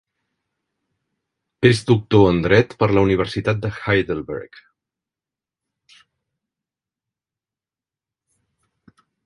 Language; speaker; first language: Catalan; native; Catalan